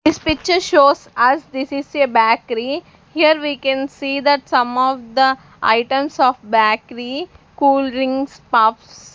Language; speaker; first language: English; non-native, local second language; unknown